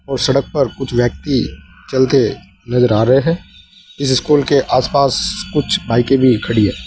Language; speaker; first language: Hindi; native; Hindi